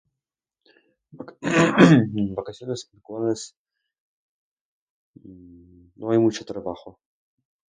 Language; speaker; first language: Spanish; non-native, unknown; Russian